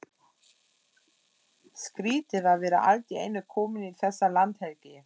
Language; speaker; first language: Icelandic; non-native, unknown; German